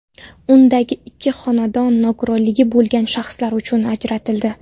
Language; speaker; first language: Uzbek; non-native, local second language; Kara-Kalpak